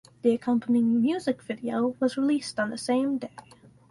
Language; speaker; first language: English; native; English